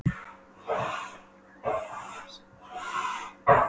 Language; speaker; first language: Icelandic; non-native, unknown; Polish